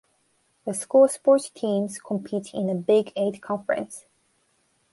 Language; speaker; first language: English; non-native, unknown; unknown